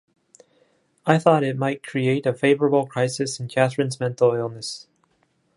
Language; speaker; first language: English; non-native, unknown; Japanese